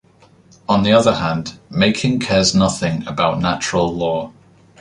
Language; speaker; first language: English; native; English